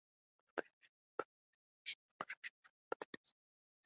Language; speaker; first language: English; non-native, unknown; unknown